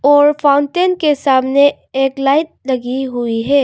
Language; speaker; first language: Hindi; non-native, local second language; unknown